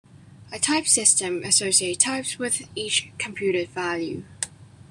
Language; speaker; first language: English; non-native, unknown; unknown